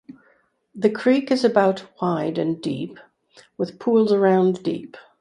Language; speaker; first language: English; native; English